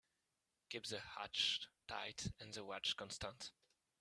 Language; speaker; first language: English; native; English